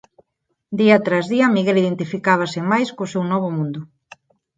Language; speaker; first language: Galician; non-native, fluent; Spanish